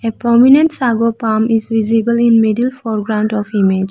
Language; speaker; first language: English; non-native, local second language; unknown